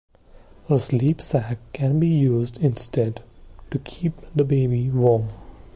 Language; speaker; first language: English; non-native, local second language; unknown